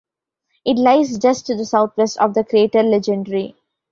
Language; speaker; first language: English; non-native, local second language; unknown